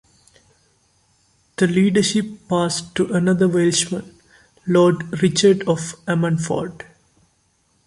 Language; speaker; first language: English; non-native, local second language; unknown